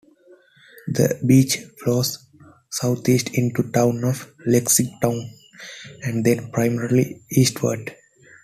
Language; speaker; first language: English; non-native, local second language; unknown